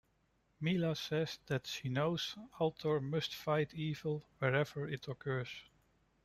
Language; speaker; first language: English; non-native, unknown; Dutch